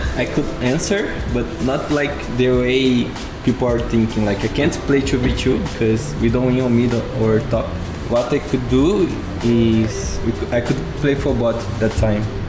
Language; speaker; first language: English; non-native, fluent; Portuguese